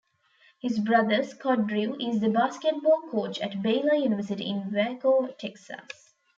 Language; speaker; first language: English; non-native, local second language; Tamil